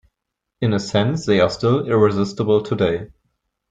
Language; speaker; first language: English; non-native, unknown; German